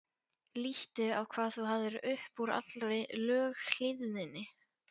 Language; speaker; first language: Icelandic; non-native, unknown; Polish